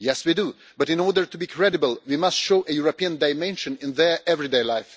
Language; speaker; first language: English; non-native, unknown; Russian